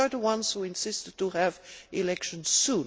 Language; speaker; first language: English; non-native, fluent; Dutch